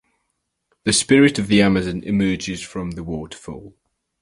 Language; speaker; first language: English; native; English